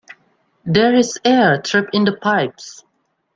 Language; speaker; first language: English; non-native, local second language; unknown